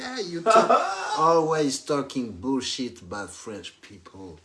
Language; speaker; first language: English; non-native, learner; French